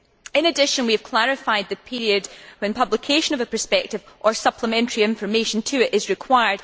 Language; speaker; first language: English; native; English